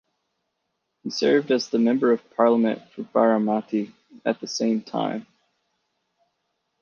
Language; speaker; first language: English; native; English